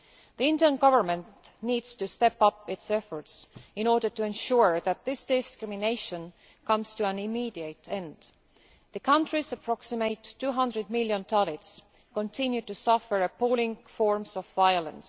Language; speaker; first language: English; non-native, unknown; Estonian